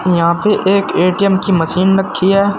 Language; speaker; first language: Hindi; native; Hindi